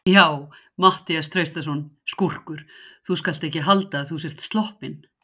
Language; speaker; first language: Icelandic; native; Icelandic